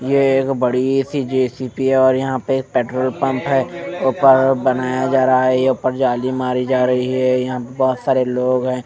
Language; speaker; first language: Hindi; non-native, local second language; Punjabi